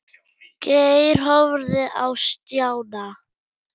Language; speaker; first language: Icelandic; non-native, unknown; German